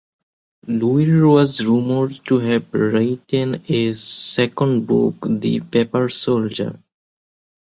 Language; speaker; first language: English; non-native, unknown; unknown